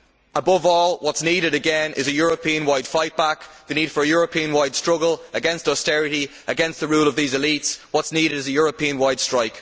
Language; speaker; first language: English; native; English